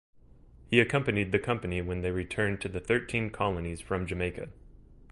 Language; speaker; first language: English; native; English